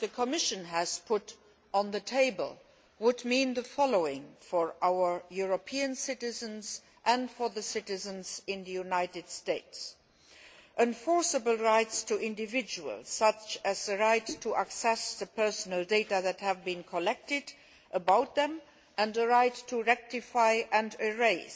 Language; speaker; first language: English; non-native, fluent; Luxembourgish